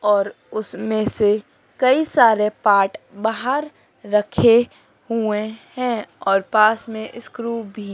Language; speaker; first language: Hindi; native; Hindi